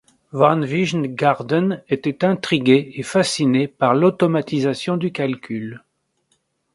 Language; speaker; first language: French; native; French